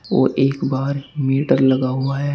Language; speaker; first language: Hindi; native; Hindi